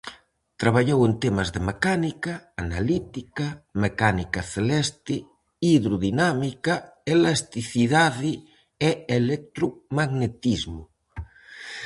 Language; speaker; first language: Galician; native; Galician